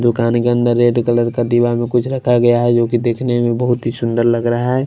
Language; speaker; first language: Hindi; non-native, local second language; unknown